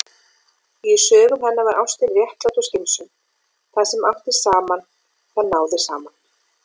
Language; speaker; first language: Icelandic; native; Icelandic